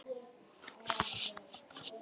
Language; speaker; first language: Icelandic; native; Icelandic